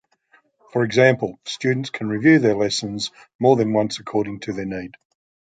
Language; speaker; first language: English; native; English